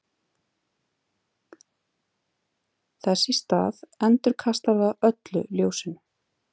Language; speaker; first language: Icelandic; native; Icelandic